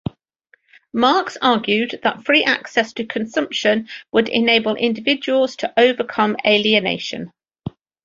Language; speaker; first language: English; native; English